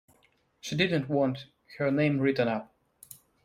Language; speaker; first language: English; non-native, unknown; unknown